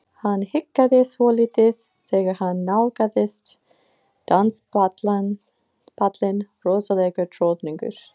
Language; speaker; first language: Icelandic; non-native, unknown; English